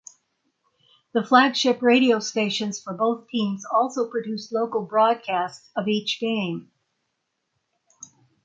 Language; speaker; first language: English; native; English